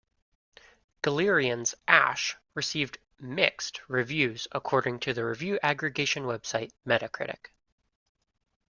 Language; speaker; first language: English; native; English